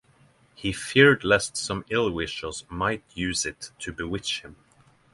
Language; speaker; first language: English; non-native, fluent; Norwegian